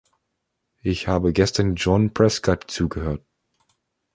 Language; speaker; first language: German; non-native, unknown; English